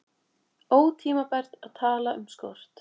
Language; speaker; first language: Icelandic; native; Icelandic